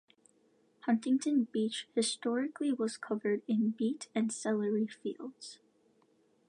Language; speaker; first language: English; native; English